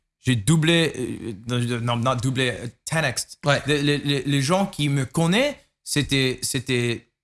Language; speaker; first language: French; non-native, learner; English